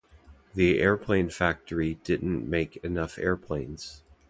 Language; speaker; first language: English; native; English